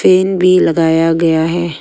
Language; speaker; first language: Hindi; non-native, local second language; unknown